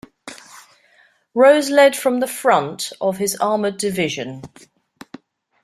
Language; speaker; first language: English; native; English